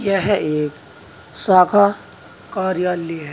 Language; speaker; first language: Hindi; native; Hindi